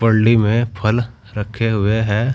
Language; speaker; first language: Hindi; native; Hindi